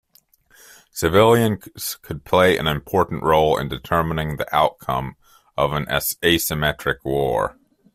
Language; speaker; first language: English; native; English